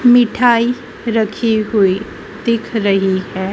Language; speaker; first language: Hindi; native; Hindi